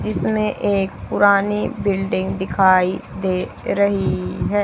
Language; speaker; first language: Hindi; native; Hindi